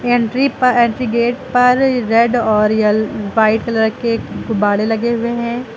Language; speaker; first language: Hindi; native; Hindi